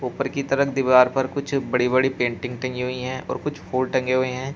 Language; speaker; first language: Hindi; native; Hindi